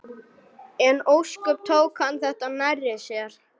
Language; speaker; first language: Icelandic; non-native, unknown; German